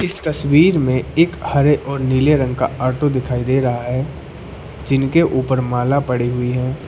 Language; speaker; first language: Hindi; native; Hindi